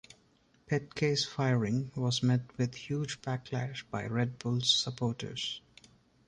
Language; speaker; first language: English; non-native, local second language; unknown